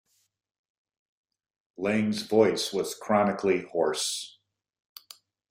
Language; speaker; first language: English; native; English